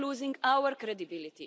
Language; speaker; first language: English; non-native, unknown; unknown